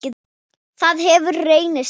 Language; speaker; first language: Icelandic; non-native, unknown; Thai